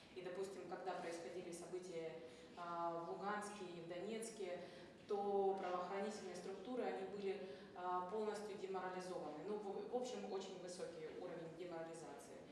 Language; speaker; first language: Russian; native; Russian